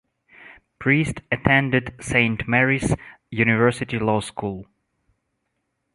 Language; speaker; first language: English; non-native, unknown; Russian